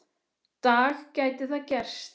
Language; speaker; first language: Icelandic; native; Icelandic